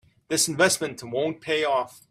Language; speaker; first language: English; native; English